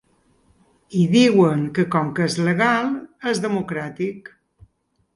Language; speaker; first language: Catalan; native; Catalan